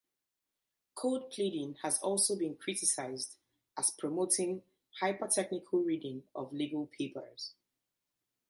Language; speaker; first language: English; native; English